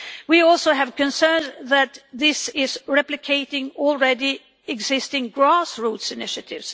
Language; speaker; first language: English; non-native, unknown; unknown